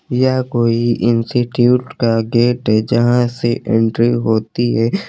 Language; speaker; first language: Hindi; native; Hindi